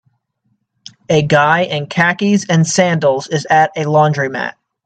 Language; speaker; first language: English; native; English